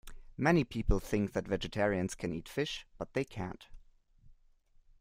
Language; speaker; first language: English; non-native, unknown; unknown